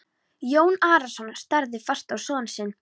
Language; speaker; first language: Icelandic; non-native, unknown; Polish